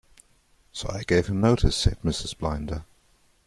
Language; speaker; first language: English; non-native, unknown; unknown